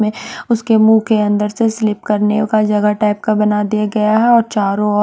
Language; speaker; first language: Hindi; non-native, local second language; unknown